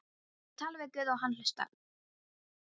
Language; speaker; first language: Icelandic; non-native, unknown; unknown